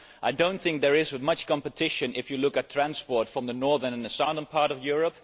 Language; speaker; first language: English; non-native, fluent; Dutch